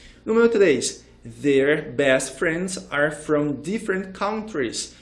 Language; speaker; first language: English; non-native, fluent; Portuguese